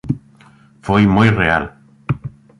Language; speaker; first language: Galician; native; Galician